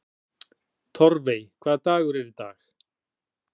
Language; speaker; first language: Icelandic; native; Icelandic